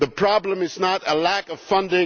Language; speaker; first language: English; non-native, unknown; German